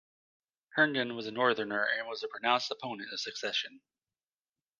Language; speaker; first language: English; native; English